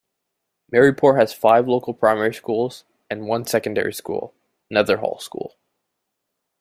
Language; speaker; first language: English; native; English